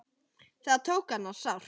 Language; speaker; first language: Icelandic; native; Icelandic